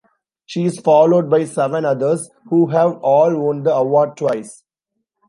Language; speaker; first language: English; non-native, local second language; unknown